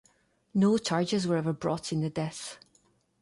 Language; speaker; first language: English; non-native, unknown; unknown